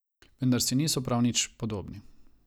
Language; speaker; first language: Slovenian; non-native, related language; Croatian